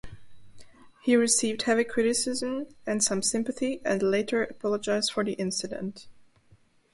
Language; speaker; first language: English; non-native, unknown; Slovak